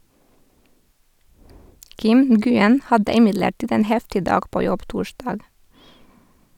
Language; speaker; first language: Norwegian; non-native, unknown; Hungarian